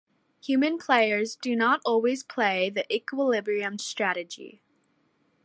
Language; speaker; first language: English; native; English